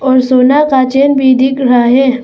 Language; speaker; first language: Hindi; early bilingual, other home language; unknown